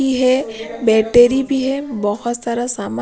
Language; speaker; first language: Hindi; non-native, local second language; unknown